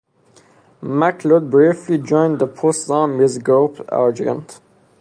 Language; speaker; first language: English; non-native, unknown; Persian